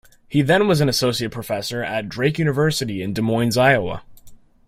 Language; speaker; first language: English; native; English